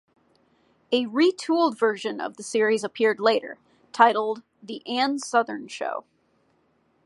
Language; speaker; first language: English; native; English